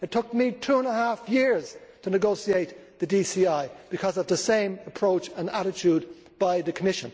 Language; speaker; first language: English; native; English